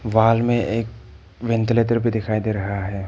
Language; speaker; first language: Hindi; non-native, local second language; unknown